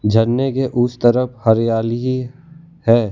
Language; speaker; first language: Hindi; non-native, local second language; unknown